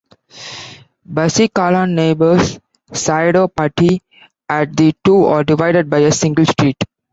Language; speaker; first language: English; non-native, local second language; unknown